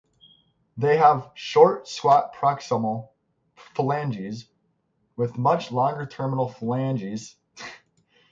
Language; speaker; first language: English; native; English